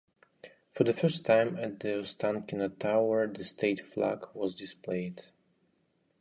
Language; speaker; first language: English; non-native, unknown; Russian